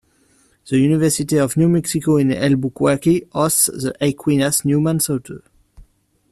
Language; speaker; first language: English; non-native, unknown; French